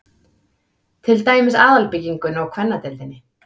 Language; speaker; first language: Icelandic; native; Icelandic